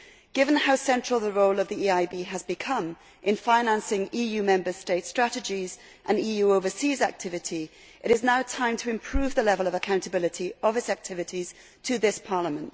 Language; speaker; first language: English; native; English